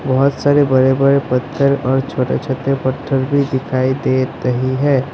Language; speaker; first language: Hindi; non-native, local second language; Assamese